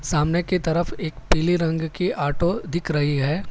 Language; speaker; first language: Hindi; non-native, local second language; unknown